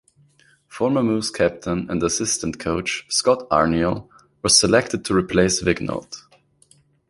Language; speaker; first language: English; non-native, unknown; German